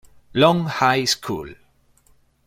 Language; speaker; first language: English; non-native, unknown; Spanish